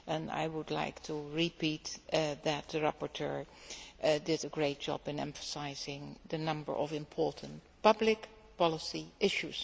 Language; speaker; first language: English; non-native, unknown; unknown